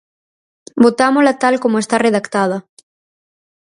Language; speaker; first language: Galician; native; Galician